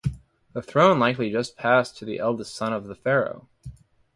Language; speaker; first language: English; native; English